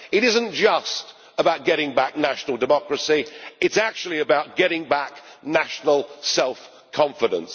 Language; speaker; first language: English; native; English